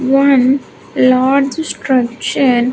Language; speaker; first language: English; non-native, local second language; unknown